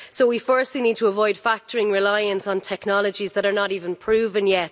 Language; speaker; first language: English; native; English